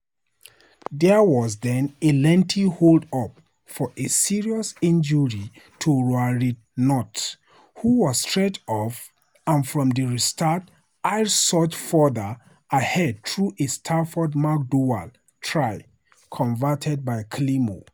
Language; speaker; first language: English; non-native, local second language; Hausa